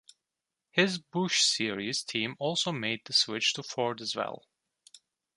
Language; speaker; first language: English; non-native, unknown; Turkish